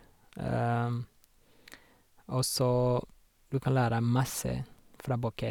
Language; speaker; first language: Norwegian; non-native, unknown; Rundi